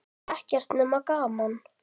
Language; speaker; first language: Icelandic; native; Icelandic